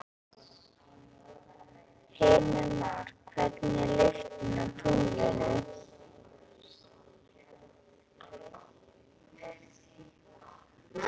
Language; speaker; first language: Icelandic; native; Icelandic